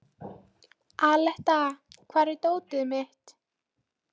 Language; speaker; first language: Icelandic; non-native, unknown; Polish